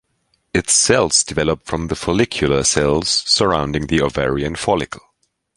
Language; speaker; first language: English; non-native, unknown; German